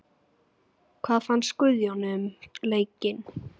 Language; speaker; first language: Icelandic; native; Icelandic